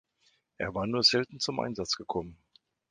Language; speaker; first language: German; native; German